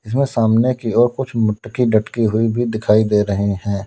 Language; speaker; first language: Hindi; native; Hindi